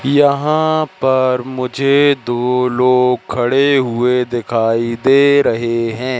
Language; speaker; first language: Hindi; native; Hindi